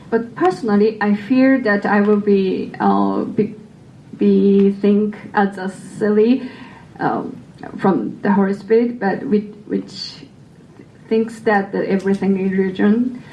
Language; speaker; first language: English; non-native, fluent; Japanese